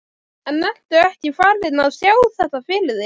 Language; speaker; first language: Icelandic; native; Icelandic